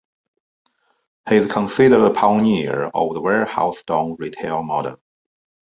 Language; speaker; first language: English; non-native, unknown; Chinese